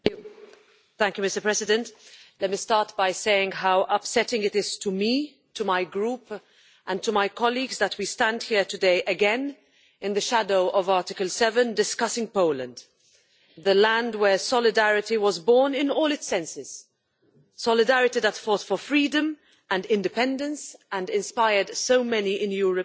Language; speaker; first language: English; non-native, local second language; Maltese